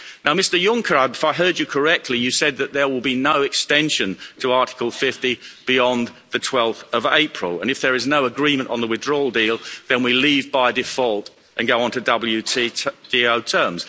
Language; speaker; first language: English; native; English